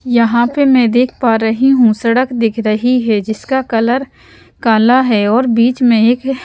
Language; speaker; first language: Hindi; non-native, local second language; Punjabi